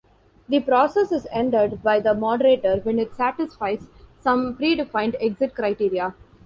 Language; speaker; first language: English; non-native, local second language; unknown